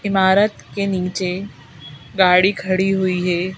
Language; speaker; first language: Hindi; native; Hindi